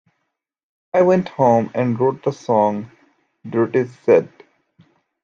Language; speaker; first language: English; native; English